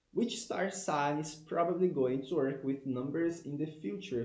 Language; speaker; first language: English; non-native, fluent; Portuguese